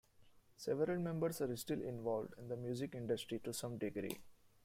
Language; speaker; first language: English; non-native, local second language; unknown